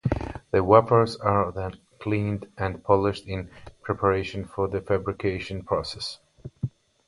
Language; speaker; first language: English; non-native, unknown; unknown